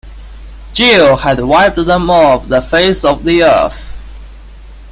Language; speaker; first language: English; non-native, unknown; Chinese